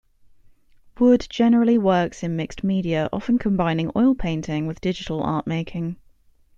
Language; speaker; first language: English; native; English